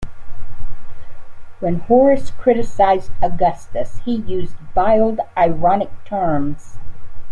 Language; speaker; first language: English; native; English